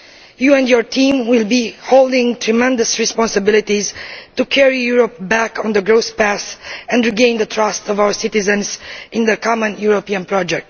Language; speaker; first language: English; non-native, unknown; Romanian